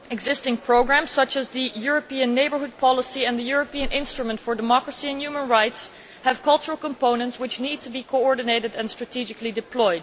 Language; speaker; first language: English; non-native, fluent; Dutch